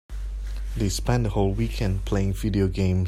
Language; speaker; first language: English; non-native, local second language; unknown